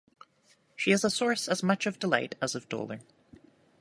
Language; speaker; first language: English; native; English